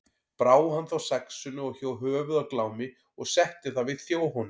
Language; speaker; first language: Icelandic; native; Icelandic